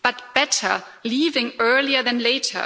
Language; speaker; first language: English; non-native, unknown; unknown